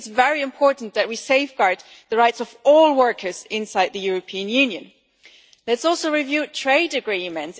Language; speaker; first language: English; non-native, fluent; German